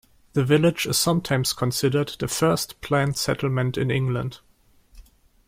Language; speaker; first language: English; non-native, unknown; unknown